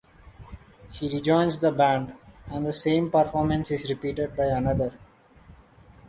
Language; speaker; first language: English; non-native, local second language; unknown